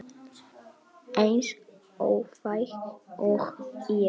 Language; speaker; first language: Icelandic; non-native, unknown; Polish